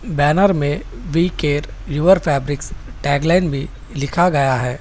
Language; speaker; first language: Hindi; non-native, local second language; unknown